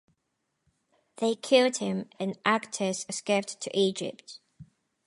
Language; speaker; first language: English; native; English